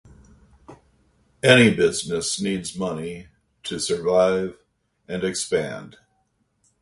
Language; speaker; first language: English; native; English